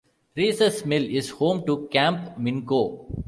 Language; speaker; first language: English; non-native, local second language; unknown